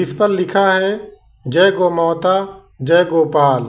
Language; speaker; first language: Hindi; native; Hindi